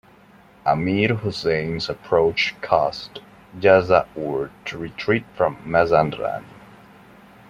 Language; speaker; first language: English; non-native, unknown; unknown